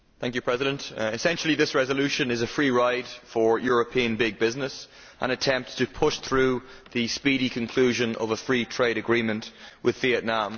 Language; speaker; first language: English; native; English